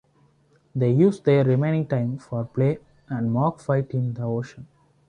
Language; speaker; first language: English; non-native, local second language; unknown